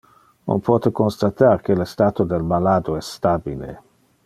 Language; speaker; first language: Interlingua; non-native, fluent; Dutch